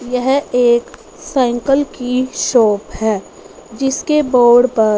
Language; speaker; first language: Hindi; non-native, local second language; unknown